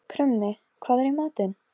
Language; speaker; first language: Icelandic; non-native, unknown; Polish